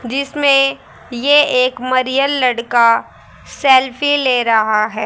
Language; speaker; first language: Hindi; native; Hindi